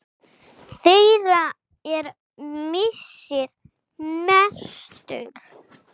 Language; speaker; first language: Icelandic; non-native, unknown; English